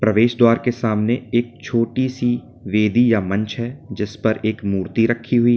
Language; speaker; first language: Hindi; native; Hindi